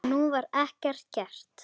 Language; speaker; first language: Icelandic; native; Icelandic